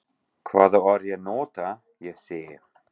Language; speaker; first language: Icelandic; non-native, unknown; German